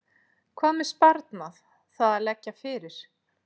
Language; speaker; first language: Icelandic; native; Icelandic